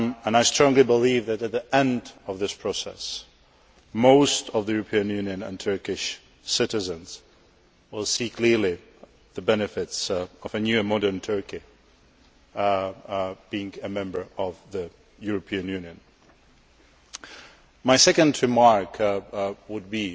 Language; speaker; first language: English; non-native, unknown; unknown